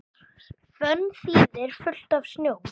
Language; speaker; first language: Icelandic; native; Icelandic